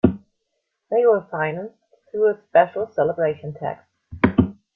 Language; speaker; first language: English; non-native, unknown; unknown